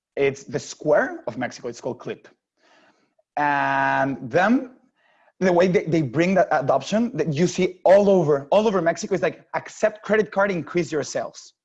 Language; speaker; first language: English; non-native, fluent; Spanish